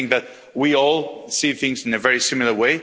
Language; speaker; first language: English; non-native, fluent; Spanish